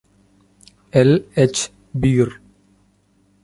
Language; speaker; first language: English; non-native, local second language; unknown